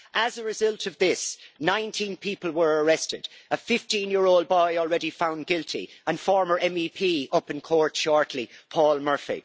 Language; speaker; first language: English; native; English